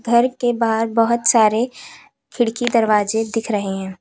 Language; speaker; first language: Hindi; native; Hindi